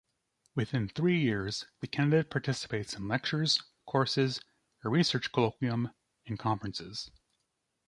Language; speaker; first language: English; native; English